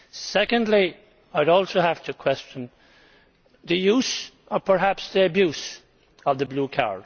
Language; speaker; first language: English; native; English